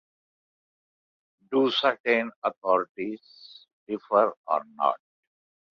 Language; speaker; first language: English; non-native, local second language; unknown